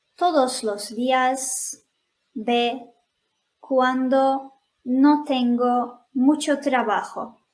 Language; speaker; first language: Spanish; non-native, fluent; Turkish